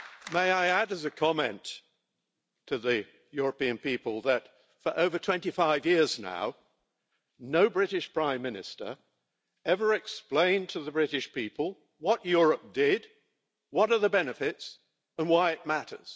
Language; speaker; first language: English; native; English